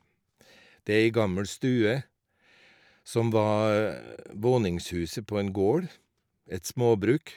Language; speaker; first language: Norwegian; native; Norwegian